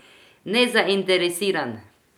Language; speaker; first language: Slovenian; non-native, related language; Croatian